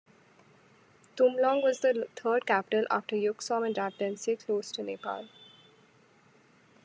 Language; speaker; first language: English; non-native, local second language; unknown